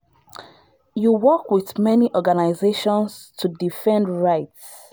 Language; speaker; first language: English; non-native, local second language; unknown